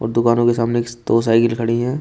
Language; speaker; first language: Hindi; native; Hindi